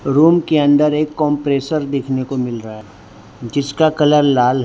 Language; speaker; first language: Hindi; non-native, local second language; Gujarati